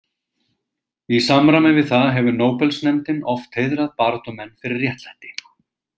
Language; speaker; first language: Icelandic; native; Icelandic